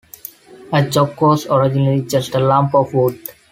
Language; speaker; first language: English; non-native, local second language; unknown